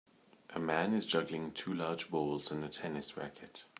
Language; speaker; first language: English; native; English